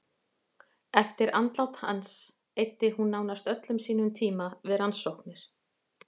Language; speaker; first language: Icelandic; native; Icelandic